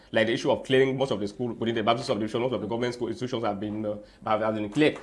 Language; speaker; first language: English; non-native, local second language; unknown